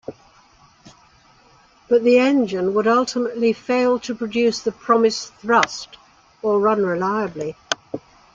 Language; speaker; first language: English; native; English